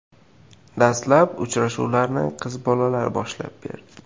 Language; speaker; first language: Uzbek; native; Uzbek